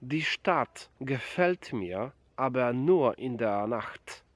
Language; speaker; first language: German; non-native, fluent; Polish